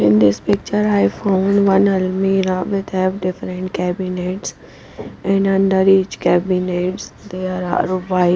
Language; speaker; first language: English; non-native, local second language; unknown